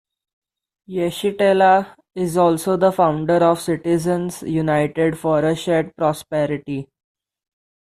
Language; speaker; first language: English; non-native, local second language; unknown